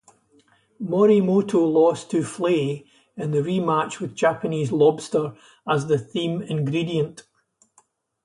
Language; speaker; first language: English; native; English